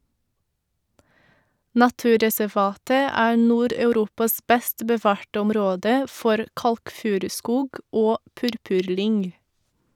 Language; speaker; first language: Norwegian; non-native, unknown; Portuguese